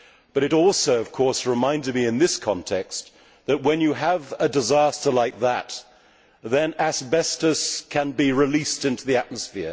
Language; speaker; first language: English; native; English